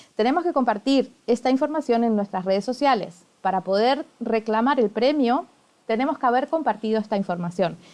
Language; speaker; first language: Spanish; native; Spanish